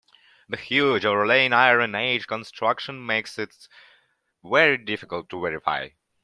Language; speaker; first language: English; non-native, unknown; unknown